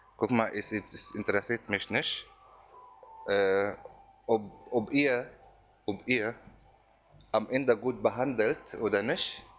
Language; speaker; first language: German; non-native, fluent; Arabic